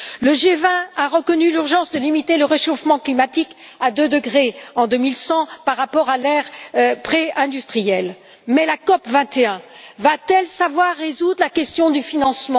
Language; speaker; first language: French; native; French